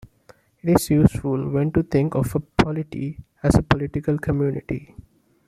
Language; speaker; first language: English; non-native, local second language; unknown